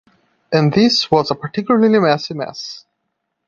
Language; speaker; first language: English; non-native, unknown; Portuguese